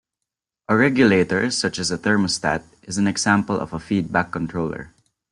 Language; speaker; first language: English; non-native, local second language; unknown